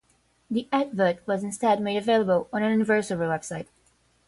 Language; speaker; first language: English; non-native, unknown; Portuguese